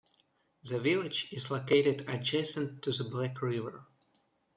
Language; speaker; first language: English; non-native, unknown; Russian